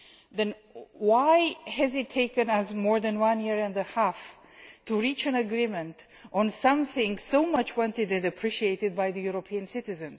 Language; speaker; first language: English; non-native, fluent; Romanian